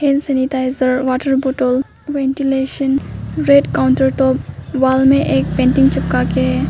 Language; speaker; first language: Hindi; non-native, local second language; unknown